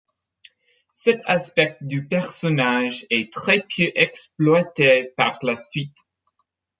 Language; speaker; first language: French; non-native, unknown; English